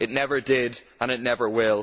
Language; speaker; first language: English; native; English